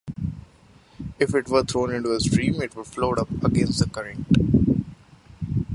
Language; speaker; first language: English; non-native, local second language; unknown